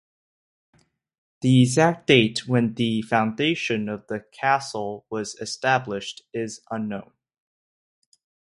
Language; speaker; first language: English; non-native, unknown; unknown